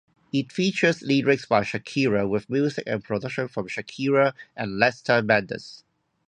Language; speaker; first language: English; non-native, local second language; Cantonese